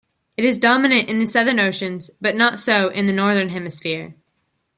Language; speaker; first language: English; native; English